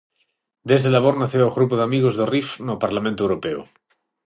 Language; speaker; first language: Galician; non-native, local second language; Spanish